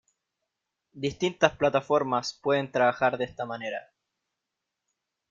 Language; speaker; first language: Spanish; native; Spanish